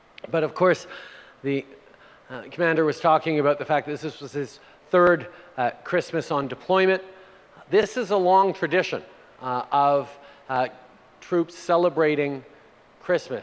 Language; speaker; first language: English; native; English